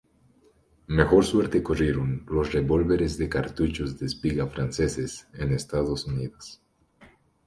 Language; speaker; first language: Spanish; native; Spanish